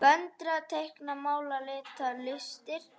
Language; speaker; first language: Icelandic; native; Icelandic